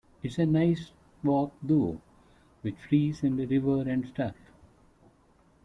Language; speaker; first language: English; non-native, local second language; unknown